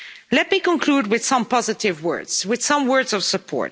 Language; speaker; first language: English; non-native, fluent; Dutch